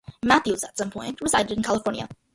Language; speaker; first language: English; early bilingual, other home language; Malayalam